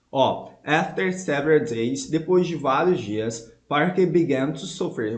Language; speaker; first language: English; non-native, fluent; Portuguese